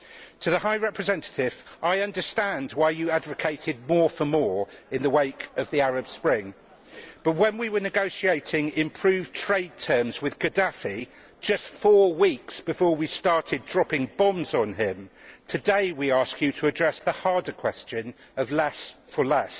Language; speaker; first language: English; native; English